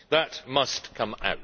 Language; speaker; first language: English; native; English